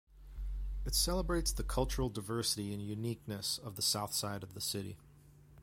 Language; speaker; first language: English; native; English